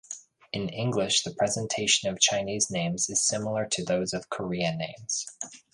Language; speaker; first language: English; native; English